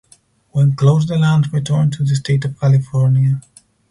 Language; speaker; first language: English; non-native, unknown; Spanish